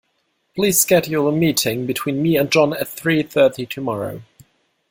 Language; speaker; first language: English; non-native, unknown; German